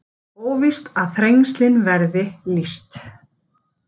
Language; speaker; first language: Icelandic; native; Icelandic